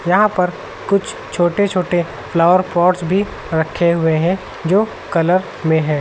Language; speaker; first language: Hindi; native; Hindi